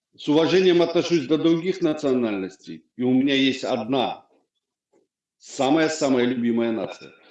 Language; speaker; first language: Russian; native; Russian